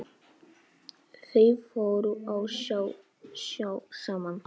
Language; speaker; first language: Icelandic; non-native, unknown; Polish